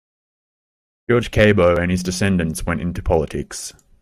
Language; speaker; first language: English; native; English